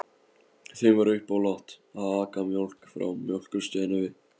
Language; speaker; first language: Icelandic; non-native, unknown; Polish